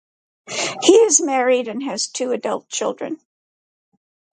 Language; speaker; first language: English; native; English